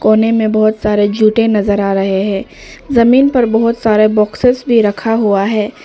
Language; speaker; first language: Hindi; non-native, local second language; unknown